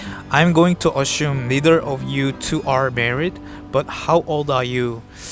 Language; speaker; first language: English; non-native, fluent; Korean